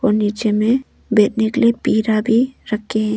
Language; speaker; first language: Hindi; non-native, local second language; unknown